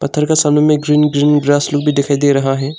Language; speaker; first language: Hindi; non-native, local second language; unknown